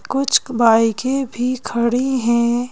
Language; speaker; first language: Hindi; native; Hindi